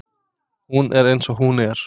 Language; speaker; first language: Icelandic; non-native, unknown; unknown